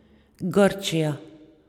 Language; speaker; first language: Slovenian; native; Slovenian